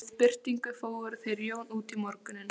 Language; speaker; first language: Icelandic; non-native, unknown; Polish